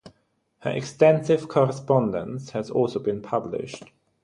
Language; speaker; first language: English; non-native, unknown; German